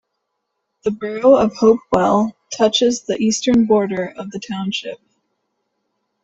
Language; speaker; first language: English; native; English